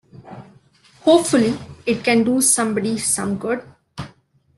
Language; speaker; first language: English; non-native, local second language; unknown